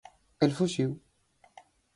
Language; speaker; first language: Galician; native; Galician